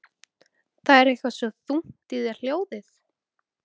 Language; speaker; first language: Icelandic; native; Icelandic